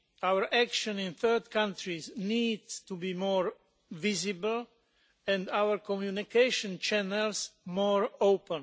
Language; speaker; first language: English; non-native, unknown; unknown